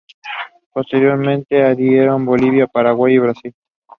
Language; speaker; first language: English; non-native, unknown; Spanish